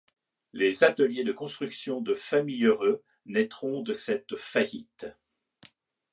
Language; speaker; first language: French; native; French